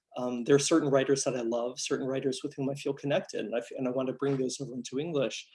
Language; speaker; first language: English; native; English